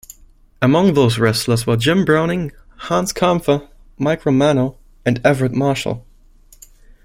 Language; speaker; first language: English; non-native, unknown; German